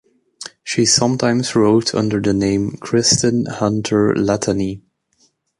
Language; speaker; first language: English; native; English